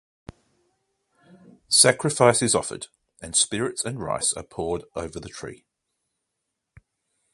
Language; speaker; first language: English; native; English